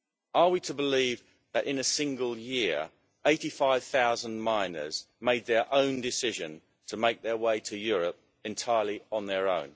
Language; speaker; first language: English; native; English